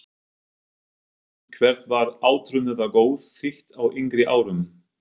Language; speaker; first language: Icelandic; non-native, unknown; German